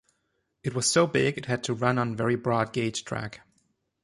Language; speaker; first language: English; non-native, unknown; German